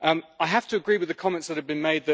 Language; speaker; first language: English; native; English